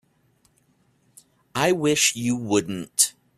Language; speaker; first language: English; native; English